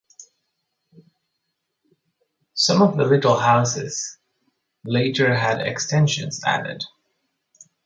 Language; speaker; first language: English; native; English